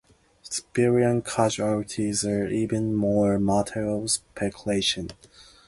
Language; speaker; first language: English; non-native, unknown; Japanese